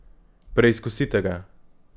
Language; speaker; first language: Slovenian; native; Slovenian